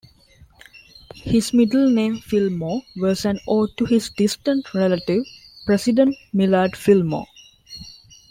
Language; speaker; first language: English; non-native, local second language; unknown